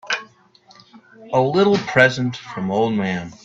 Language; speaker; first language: English; native; English